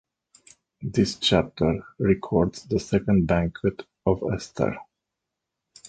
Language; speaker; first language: English; native; English